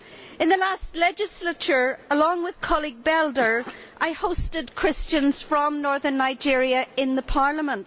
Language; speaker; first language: English; native; English